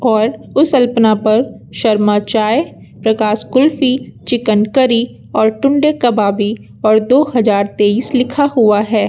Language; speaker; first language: Hindi; native; Hindi